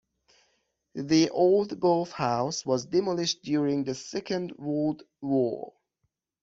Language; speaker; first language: English; non-native, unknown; Persian